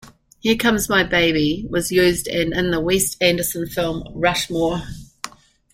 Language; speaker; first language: English; native; English